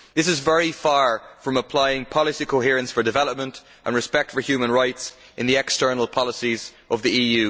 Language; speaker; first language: English; native; English